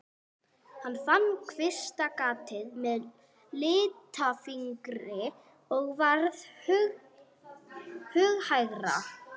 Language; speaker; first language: Icelandic; non-native, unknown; English